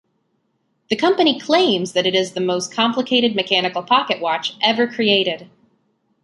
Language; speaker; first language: English; native; English